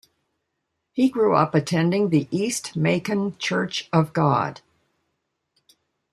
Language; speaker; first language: English; native; English